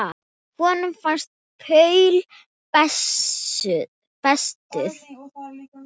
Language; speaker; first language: Icelandic; non-native, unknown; Thai